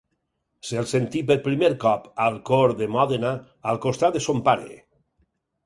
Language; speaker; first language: Catalan; native; Catalan